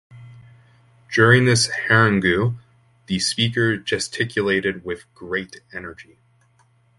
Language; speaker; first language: English; native; English